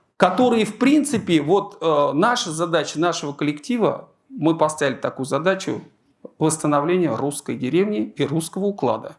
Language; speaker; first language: Russian; native; Russian